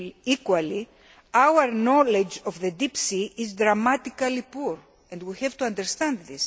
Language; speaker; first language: English; non-native, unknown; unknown